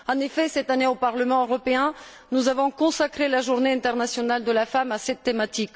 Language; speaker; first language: French; non-native, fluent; Bulgarian